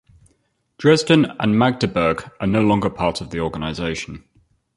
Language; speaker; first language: English; native; English